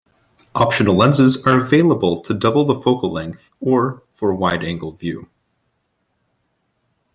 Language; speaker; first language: English; native; English